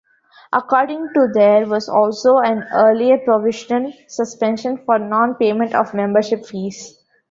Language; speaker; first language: English; non-native, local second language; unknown